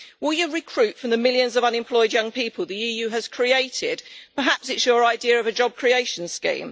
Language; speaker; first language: English; native; English